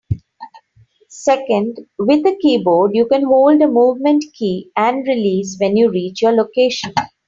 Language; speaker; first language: English; non-native, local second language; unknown